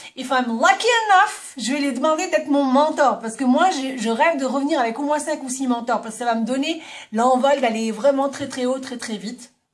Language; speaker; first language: French; non-native, local second language; Arabic